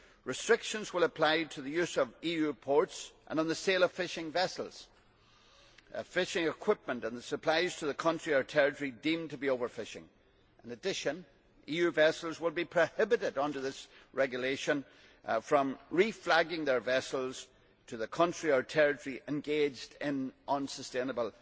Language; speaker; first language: English; native; English